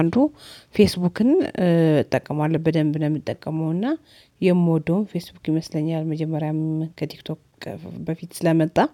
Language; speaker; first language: Amharic; native; Amharic